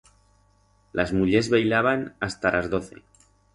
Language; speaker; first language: Aragonese; non-native, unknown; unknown